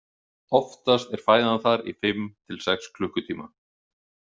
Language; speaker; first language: Icelandic; native; Icelandic